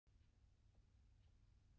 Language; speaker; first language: Icelandic; non-native, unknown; German